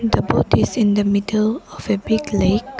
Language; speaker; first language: English; non-native, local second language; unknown